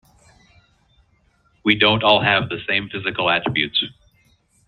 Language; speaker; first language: English; non-native, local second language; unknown